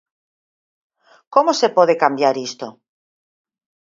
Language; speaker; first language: Galician; native; Galician